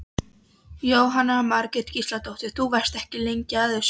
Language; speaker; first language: Icelandic; non-native, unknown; Polish